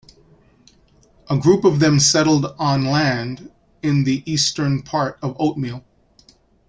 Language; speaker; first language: English; native; English